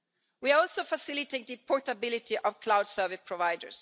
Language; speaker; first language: English; non-native, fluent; Italian